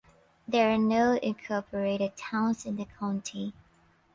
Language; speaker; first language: English; non-native, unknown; Thai